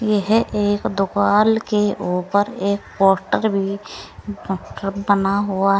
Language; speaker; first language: Hindi; native; Hindi